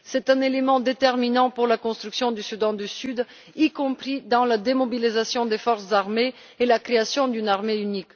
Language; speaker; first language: French; non-native, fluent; Bulgarian